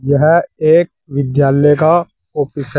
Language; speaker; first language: Hindi; native; Hindi